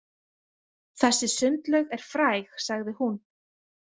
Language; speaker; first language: Icelandic; native; Icelandic